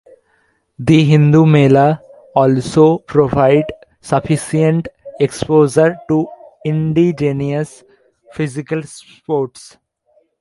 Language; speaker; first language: English; non-native, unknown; Bangla